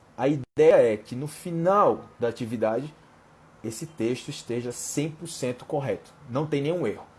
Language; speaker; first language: Portuguese; non-native, fluent; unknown